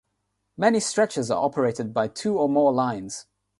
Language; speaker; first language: English; non-native, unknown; Nepali